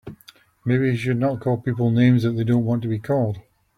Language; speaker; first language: English; native; English